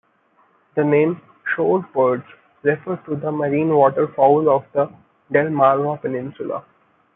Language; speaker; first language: English; non-native, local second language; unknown